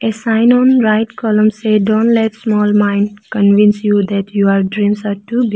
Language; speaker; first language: English; non-native, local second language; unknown